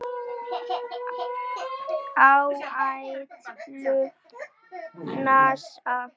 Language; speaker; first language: Icelandic; native; Icelandic